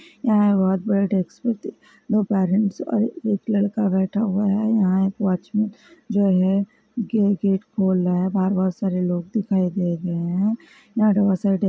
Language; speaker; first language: Hindi; non-native, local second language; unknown